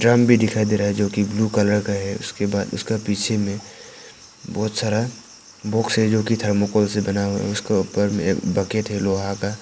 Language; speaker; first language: Hindi; non-native, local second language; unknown